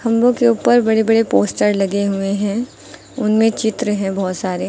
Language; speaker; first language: Hindi; native; Hindi